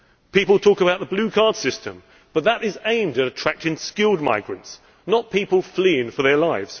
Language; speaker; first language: English; native; English